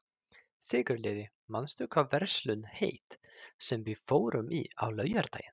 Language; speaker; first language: Icelandic; non-native, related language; Swedish